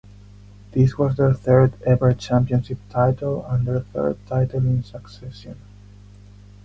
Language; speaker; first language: English; non-native, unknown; Spanish